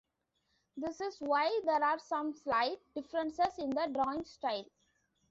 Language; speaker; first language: English; non-native, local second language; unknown